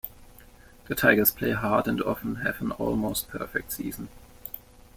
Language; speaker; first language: English; non-native, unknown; German